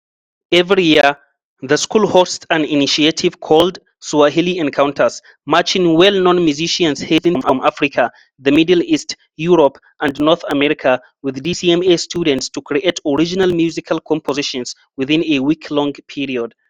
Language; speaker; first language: English; non-native, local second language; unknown